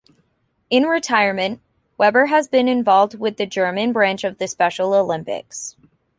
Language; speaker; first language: English; native; English